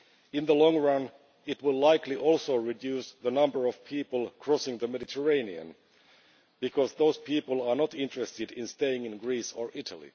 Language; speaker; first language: English; non-native, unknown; Finnish